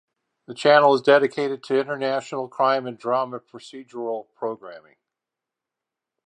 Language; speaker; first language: English; native; English